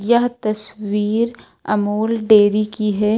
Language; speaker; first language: Hindi; native; Hindi